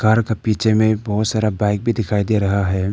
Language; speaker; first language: Hindi; non-native, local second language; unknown